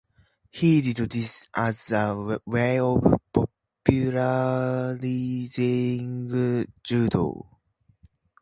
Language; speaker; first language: English; native; English